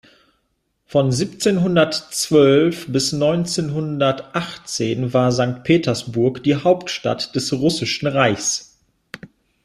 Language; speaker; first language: German; native; German